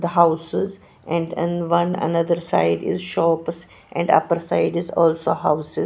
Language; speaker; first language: English; non-native, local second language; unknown